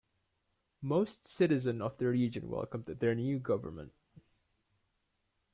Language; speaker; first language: English; native; English